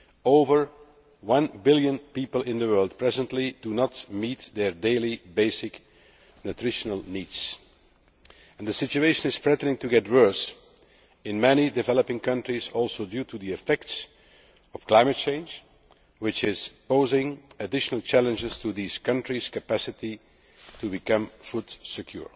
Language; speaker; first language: English; non-native, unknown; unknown